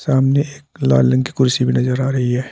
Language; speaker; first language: Hindi; native; Hindi